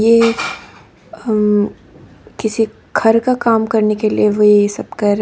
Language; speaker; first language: Hindi; non-native, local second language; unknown